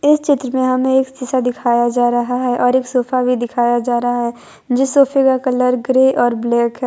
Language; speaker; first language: Hindi; non-native, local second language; Gujarati